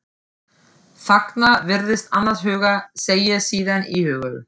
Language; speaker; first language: Icelandic; non-native, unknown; German